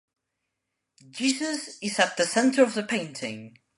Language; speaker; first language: English; non-native, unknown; Spanish